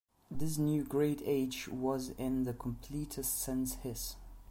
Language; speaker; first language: English; non-native, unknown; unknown